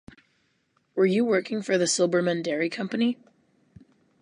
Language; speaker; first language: English; native; English